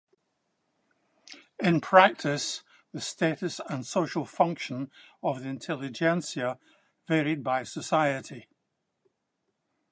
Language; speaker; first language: English; native; English